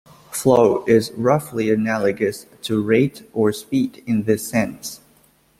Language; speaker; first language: English; native; English